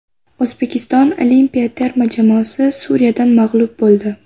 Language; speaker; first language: Uzbek; non-native, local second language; Kazakh